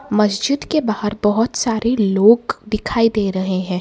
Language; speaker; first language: Hindi; non-native, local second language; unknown